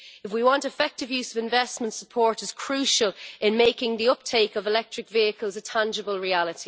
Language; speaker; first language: English; native; English